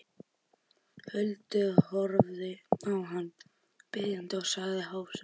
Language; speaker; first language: Icelandic; native; Icelandic